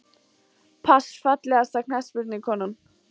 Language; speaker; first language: Icelandic; native; Icelandic